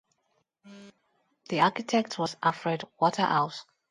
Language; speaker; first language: English; non-native, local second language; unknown